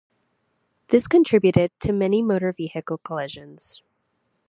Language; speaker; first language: English; native; English